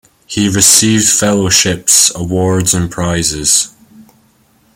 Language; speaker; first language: English; native; English